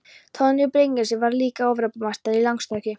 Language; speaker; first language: Icelandic; non-native, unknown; Polish